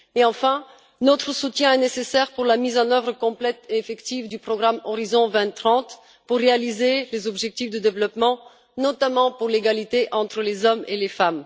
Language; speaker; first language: French; non-native, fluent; Bulgarian